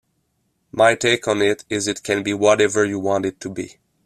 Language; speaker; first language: English; non-native, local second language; French